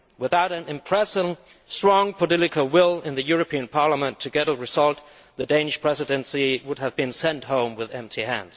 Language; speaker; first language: English; non-native, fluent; Danish